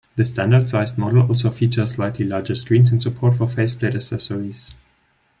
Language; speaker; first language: English; non-native, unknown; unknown